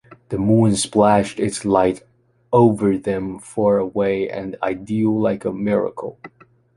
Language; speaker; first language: English; non-native, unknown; Chinese